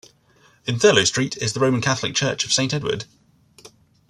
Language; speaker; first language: English; native; English